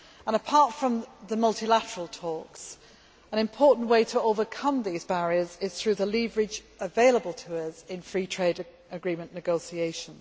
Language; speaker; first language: English; non-native, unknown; Greek